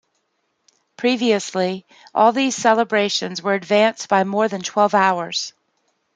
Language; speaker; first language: English; native; English